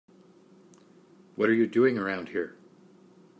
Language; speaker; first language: English; native; English